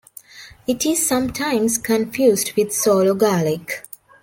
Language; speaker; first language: English; non-native, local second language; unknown